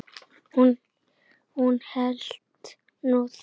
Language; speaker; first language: Icelandic; native; Icelandic